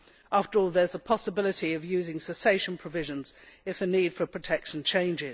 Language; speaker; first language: English; native; English